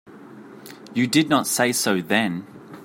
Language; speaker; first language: English; native; English